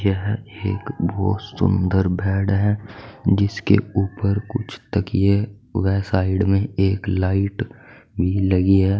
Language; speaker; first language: Hindi; native; Hindi